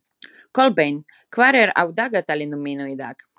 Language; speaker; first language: Icelandic; non-native, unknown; Slovak